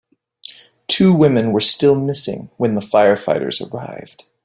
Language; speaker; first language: English; native; English